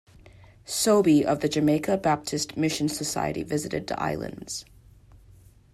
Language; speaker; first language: English; native; English